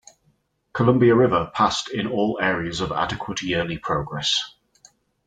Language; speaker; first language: English; native; English